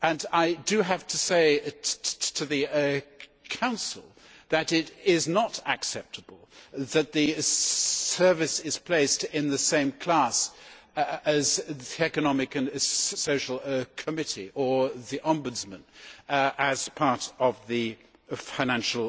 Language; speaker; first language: English; native; English